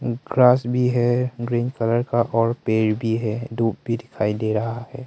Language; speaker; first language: Hindi; non-native, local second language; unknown